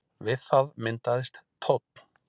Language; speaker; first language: Icelandic; native; Icelandic